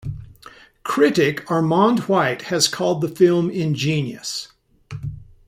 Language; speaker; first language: English; native; English